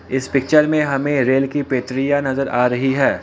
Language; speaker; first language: Hindi; non-native, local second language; Assamese